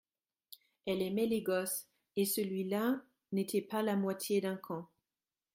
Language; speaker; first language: French; non-native, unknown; German